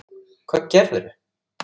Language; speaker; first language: Icelandic; native; Icelandic